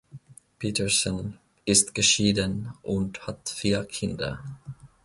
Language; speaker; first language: German; non-native, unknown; Finnish